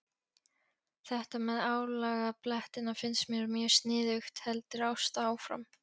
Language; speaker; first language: Icelandic; non-native, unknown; Polish